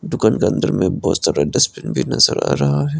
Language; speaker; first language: Hindi; non-native, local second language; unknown